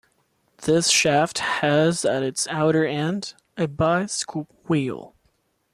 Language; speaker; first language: English; non-native, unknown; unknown